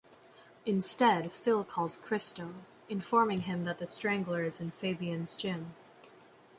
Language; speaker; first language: English; native; English